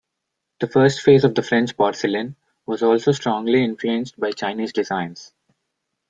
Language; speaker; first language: English; non-native, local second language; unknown